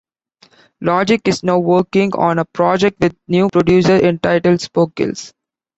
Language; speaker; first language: English; non-native, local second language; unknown